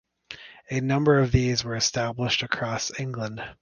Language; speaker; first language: English; native; English